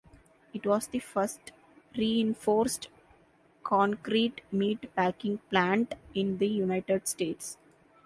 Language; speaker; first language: English; non-native, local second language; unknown